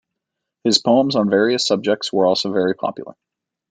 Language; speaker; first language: English; native; English